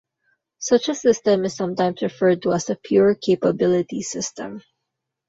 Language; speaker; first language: English; non-native, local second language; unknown